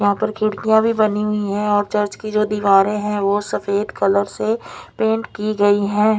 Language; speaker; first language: Hindi; non-native, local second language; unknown